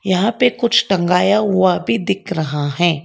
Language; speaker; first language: Hindi; non-native, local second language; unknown